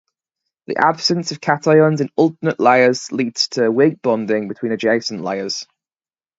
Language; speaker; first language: English; native; English